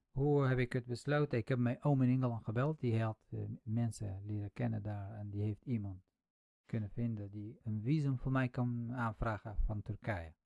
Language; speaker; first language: Dutch; non-native, fluent; Central Kurdish